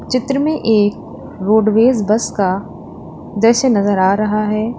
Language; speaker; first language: Hindi; native; Hindi